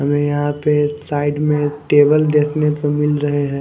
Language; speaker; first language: Hindi; non-native, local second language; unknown